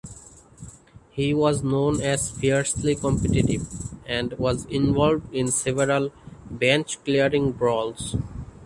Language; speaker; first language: English; non-native, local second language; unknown